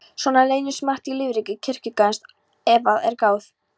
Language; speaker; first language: Icelandic; non-native, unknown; Polish